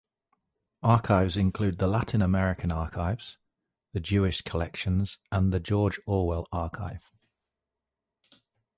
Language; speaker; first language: English; native; English